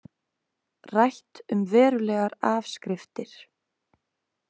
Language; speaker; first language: Icelandic; native; Icelandic